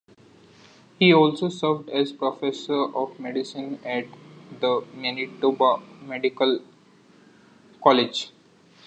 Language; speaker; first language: English; non-native, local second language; Marathi